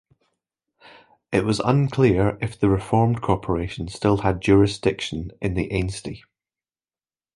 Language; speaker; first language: English; native; English